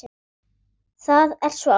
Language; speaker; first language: Icelandic; native; Icelandic